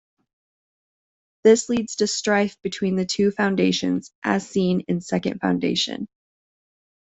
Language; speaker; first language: English; native; English